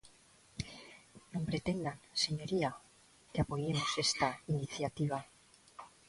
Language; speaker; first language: Galician; non-native, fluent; Spanish